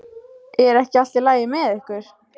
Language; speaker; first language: Icelandic; native; Icelandic